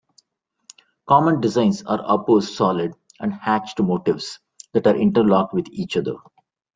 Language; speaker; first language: English; non-native, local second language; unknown